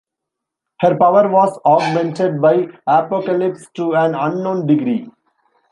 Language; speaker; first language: English; non-native, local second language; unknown